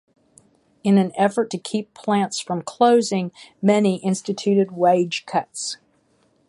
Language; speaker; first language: English; native; English